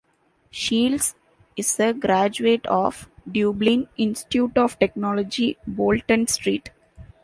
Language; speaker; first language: English; non-native, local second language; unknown